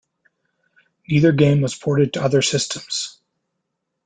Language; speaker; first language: English; native; English